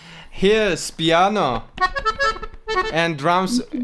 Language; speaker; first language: English; non-native, fluent; Russian